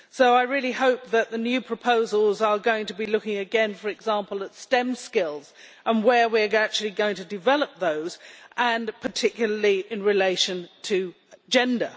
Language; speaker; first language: English; native; English